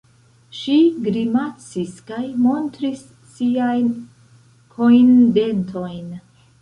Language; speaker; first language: Esperanto; non-native, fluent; Central Kurdish